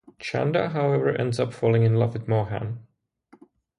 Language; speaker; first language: English; non-native, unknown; Czech